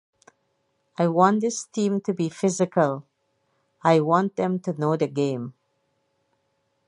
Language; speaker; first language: English; native; English